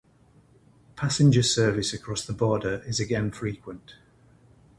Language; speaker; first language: English; native; English